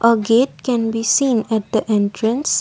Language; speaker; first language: English; non-native, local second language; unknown